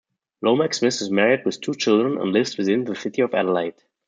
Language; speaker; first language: English; non-native, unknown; German